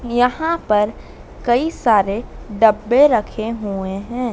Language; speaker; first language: Hindi; native; Hindi